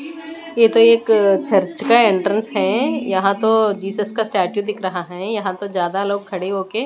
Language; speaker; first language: Hindi; non-native, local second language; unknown